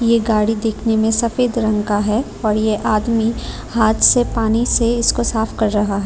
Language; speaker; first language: Hindi; non-native, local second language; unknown